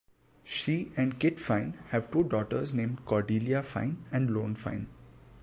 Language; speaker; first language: English; non-native, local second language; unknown